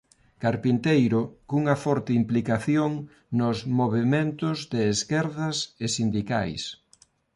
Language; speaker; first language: Galician; non-native, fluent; Spanish